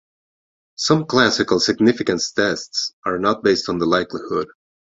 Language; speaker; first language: English; non-native, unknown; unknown